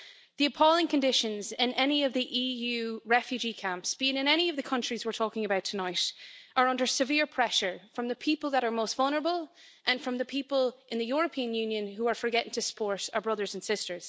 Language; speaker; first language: English; native; English